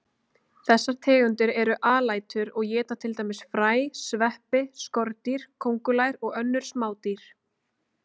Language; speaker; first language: Icelandic; native; Icelandic